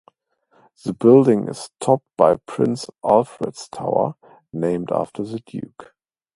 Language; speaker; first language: English; non-native, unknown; German